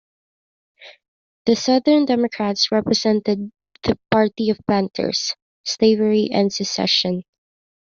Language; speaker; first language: English; non-native, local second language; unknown